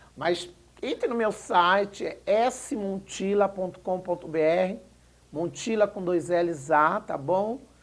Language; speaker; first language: Portuguese; native; Portuguese